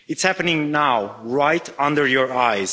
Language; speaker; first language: English; non-native, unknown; Romanian